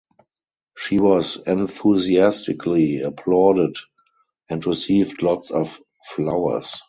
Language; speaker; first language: English; non-native, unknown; German